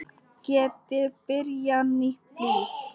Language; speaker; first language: Icelandic; non-native, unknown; Polish